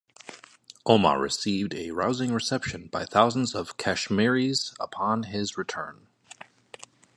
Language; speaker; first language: English; native; English